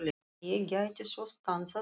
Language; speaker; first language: Icelandic; non-native, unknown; Russian